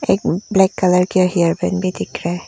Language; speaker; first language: Hindi; non-native, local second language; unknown